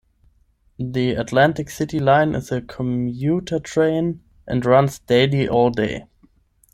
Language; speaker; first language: English; non-native, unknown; German